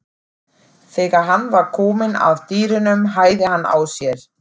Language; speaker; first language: Icelandic; non-native, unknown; German